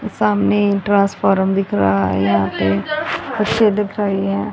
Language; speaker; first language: Hindi; native; Hindi